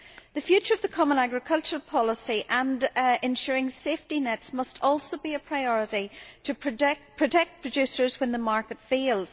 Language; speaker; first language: English; native; English